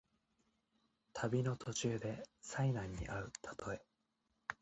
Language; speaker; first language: Japanese; native; Japanese